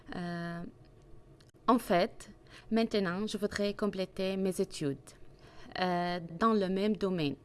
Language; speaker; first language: French; non-native, learner; Arabic